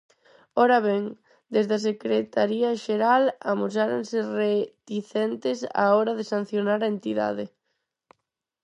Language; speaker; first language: Galician; non-native, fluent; Spanish